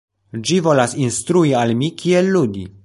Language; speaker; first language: Esperanto; non-native, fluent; Polish